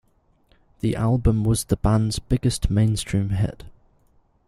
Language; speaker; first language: English; native; English